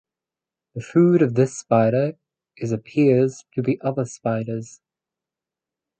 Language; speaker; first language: English; native; English